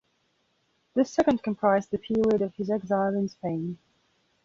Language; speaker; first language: English; non-native, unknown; Belarusian